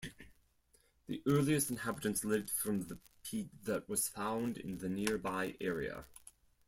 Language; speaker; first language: English; non-native, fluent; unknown